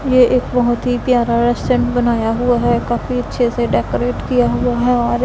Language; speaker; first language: Hindi; non-native, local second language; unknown